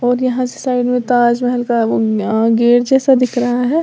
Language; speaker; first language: Hindi; native; Hindi